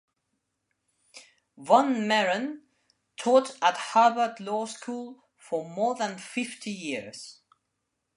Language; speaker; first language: English; non-native, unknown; Spanish